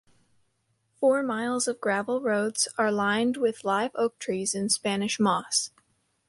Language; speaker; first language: English; native; English